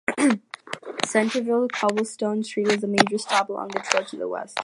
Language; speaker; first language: English; native; English